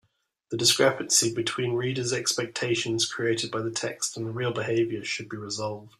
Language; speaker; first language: English; native; English